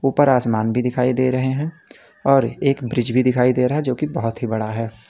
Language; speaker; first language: Hindi; native; Hindi